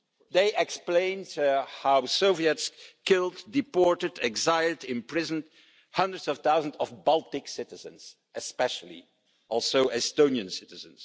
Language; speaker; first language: English; non-native, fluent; Dutch